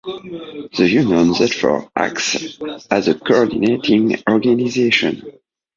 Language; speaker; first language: English; non-native, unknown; French